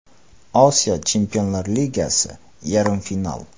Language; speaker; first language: Uzbek; non-native, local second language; Kara-Kalpak